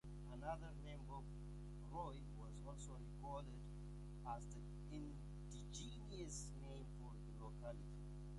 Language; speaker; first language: English; native; English